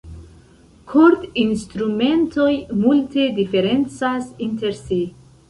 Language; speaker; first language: Esperanto; non-native, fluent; Central Kurdish